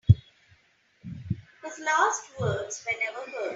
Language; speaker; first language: English; non-native, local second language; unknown